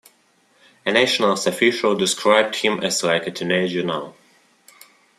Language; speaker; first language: English; non-native, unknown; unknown